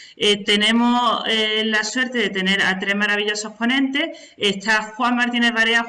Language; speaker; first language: Spanish; native; Spanish